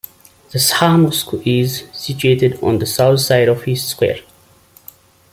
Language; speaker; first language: English; non-native, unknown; Amharic